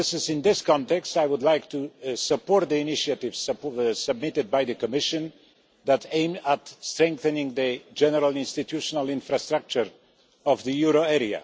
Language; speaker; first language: English; non-native, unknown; Polish